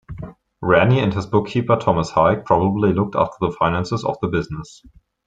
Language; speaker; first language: English; non-native, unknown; German